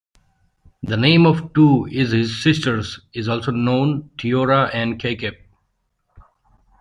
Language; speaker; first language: English; native; English